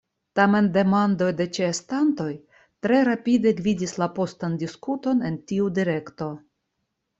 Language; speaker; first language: Esperanto; non-native, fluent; Russian